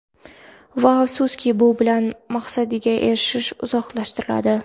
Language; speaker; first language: Uzbek; non-native, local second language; Kara-Kalpak